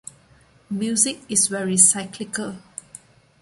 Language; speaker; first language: English; non-native, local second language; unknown